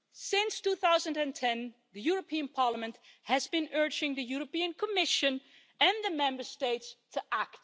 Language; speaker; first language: English; non-native, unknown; Dutch